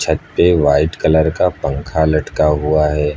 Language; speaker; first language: Hindi; native; Hindi